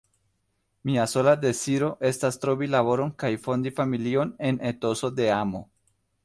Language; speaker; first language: Esperanto; non-native, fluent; Spanish